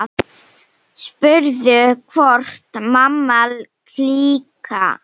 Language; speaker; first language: Icelandic; non-native, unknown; Slovenian